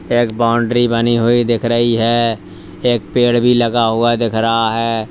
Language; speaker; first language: Hindi; native; Hindi